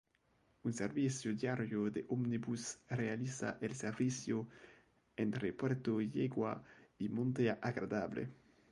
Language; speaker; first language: Spanish; non-native, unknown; French